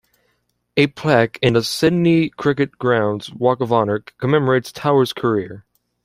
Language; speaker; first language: English; native; English